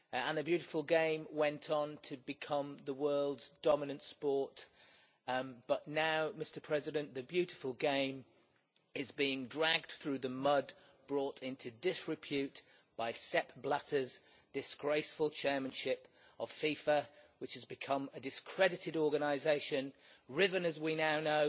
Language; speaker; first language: English; native; English